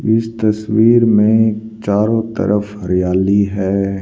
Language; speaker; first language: Hindi; native; Hindi